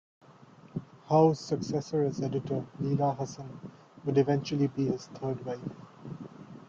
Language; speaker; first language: English; non-native, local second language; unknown